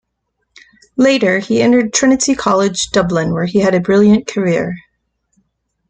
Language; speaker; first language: English; native; English